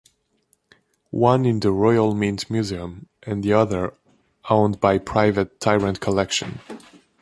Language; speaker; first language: English; non-native, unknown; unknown